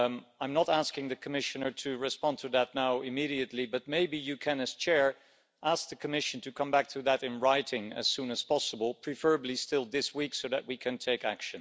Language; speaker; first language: English; non-native, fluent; Dutch